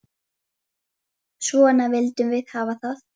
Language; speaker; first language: Icelandic; native; Icelandic